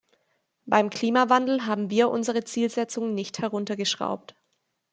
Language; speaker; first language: German; native; German